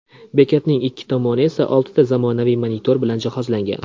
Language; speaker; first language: Uzbek; native; Uzbek